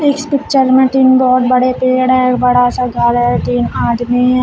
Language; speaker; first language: Hindi; native; Hindi